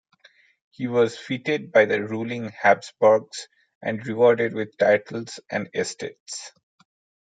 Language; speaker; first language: English; non-native, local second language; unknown